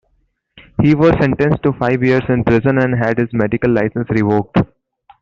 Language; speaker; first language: English; non-native, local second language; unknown